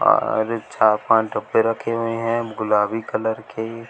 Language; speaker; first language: Hindi; native; Hindi